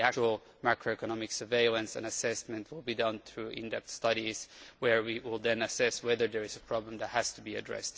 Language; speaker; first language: English; non-native, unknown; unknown